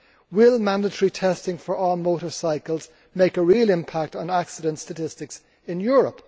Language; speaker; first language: English; native; English